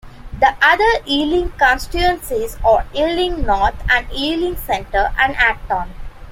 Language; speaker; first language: English; non-native, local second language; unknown